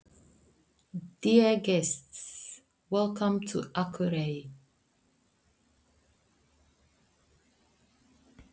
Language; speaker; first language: Icelandic; non-native, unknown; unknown